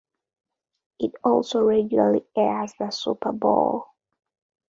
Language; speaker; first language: English; non-native, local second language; Ganda